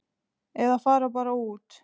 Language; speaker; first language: Icelandic; native; Icelandic